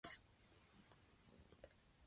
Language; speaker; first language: English; non-native, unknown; Japanese